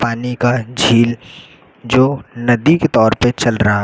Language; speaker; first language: Hindi; native; Hindi